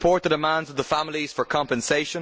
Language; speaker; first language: English; native; English